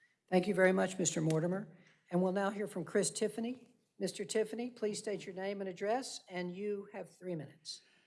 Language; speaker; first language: English; native; English